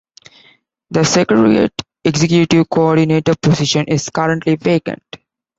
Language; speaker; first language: English; non-native, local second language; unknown